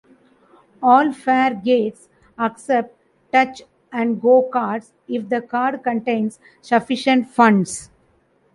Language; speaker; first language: English; non-native, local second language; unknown